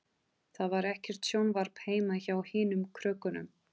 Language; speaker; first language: Icelandic; non-native, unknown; Portuguese